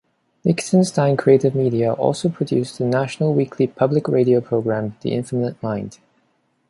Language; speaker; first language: English; non-native, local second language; Cantonese